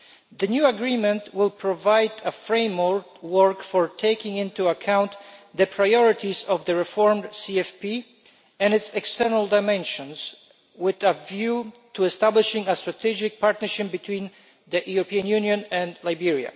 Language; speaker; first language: English; non-native, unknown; Polish